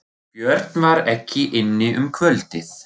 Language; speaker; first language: Icelandic; non-native, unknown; German